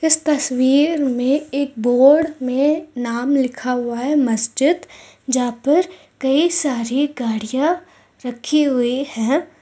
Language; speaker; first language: Hindi; non-native, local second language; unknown